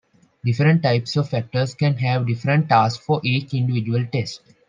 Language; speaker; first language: English; non-native, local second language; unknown